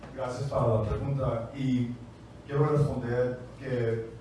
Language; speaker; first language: Spanish; non-native, fluent; English